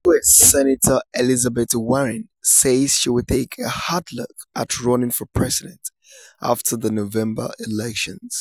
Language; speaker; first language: English; non-native, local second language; Yoruba